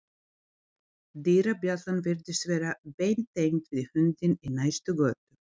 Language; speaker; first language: Icelandic; non-native, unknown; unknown